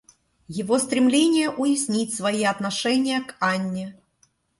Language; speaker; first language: Russian; native; Russian